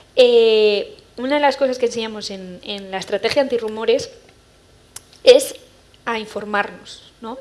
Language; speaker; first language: Spanish; early bilingual, other home language; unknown